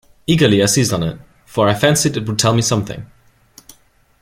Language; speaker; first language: English; non-native, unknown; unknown